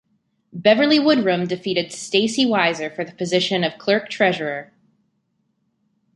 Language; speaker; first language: English; native; English